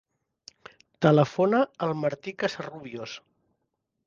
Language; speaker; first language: Catalan; native; Catalan